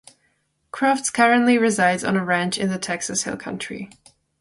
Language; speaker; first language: English; non-native, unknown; Czech